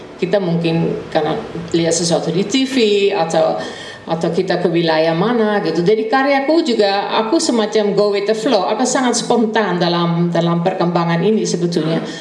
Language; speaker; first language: Indonesian; non-native, fluent; Dutch